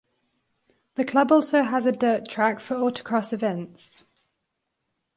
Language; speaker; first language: English; non-native, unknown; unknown